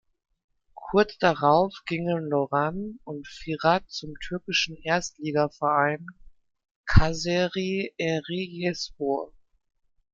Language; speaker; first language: German; native; German